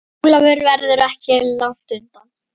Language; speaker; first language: Icelandic; native; Icelandic